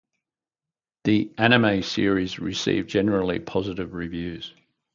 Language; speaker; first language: English; native; English